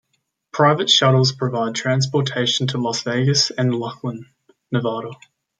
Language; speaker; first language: English; native; English